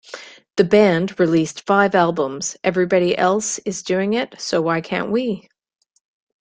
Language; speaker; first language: English; native; English